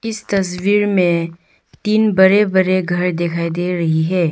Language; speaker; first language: Hindi; early bilingual, other home language; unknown